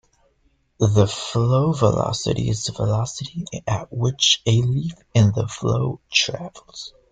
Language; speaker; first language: English; native; English